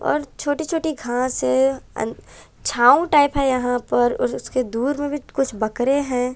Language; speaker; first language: Hindi; non-native, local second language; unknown